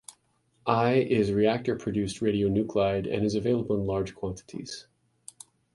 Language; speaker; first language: English; native; English